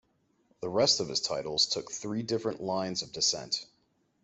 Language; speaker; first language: English; native; English